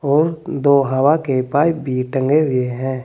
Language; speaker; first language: Hindi; native; Hindi